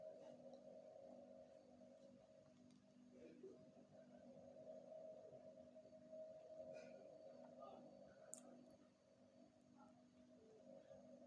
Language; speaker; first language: Hausa; native; Hausa